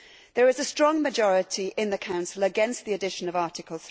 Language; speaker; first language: English; native; English